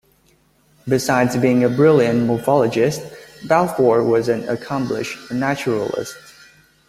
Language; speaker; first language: English; native; English